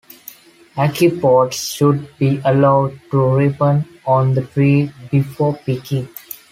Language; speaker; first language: English; non-native, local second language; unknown